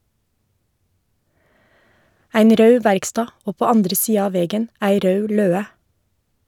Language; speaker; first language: Norwegian; native; Norwegian